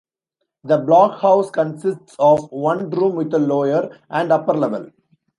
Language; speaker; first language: English; non-native, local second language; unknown